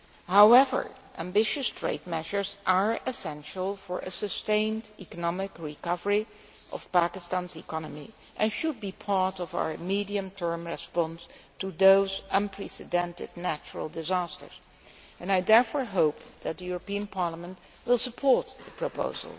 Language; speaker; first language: English; non-native, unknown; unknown